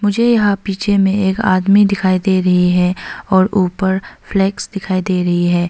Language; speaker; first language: Hindi; non-native, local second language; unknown